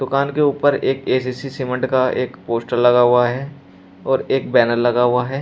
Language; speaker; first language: Hindi; native; Hindi